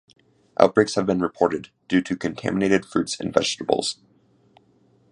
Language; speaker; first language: English; native; English